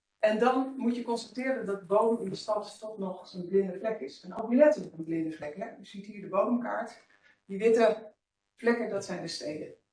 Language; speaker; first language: Dutch; native; Dutch